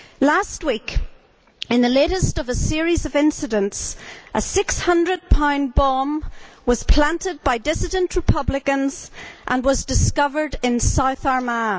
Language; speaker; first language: English; native; English